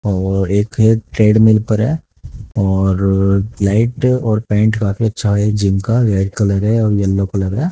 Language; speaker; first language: Hindi; native; Hindi